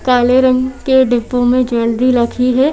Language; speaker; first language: Hindi; native; Hindi